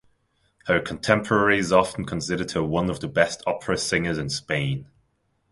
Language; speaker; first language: English; non-native, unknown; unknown